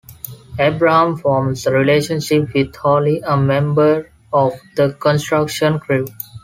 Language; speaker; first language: English; non-native, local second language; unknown